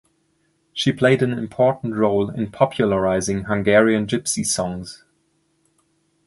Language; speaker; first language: English; non-native, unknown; German